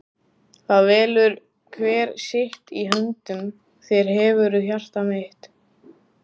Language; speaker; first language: Icelandic; native; Icelandic